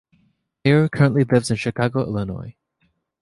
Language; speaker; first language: English; native; English